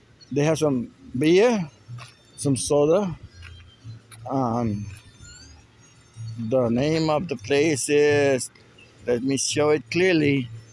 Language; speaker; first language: English; non-native, local second language; Spanish